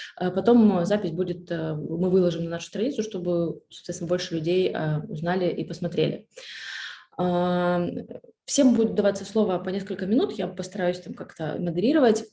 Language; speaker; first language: Russian; native; Russian